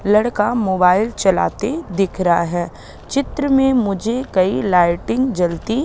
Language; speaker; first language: Hindi; native; Hindi